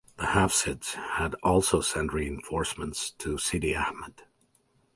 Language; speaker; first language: English; native; English